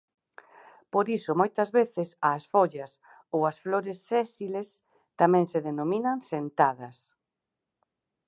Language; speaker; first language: Galician; native; Galician